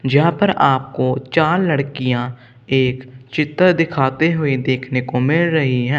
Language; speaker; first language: Hindi; non-native, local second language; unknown